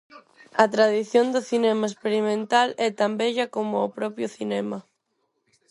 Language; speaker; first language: Galician; non-native, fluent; Spanish